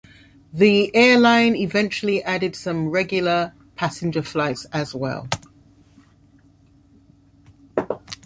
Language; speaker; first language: English; native; English